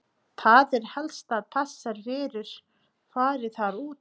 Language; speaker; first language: Icelandic; non-native, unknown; Nepali